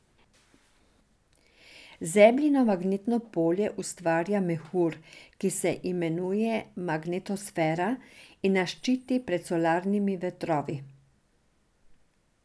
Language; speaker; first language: Slovenian; non-native, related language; Serbian